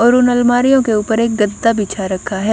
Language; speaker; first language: Hindi; non-native, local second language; Punjabi